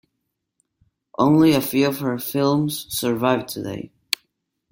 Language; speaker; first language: English; non-native, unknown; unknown